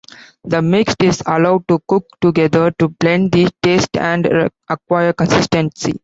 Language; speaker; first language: English; non-native, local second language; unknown